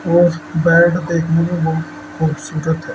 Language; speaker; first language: Hindi; native; Hindi